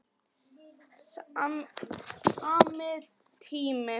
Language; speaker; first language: Icelandic; non-native, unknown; Polish